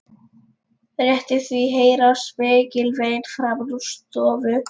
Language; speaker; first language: Icelandic; non-native, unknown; Lithuanian